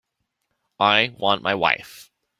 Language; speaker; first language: English; native; English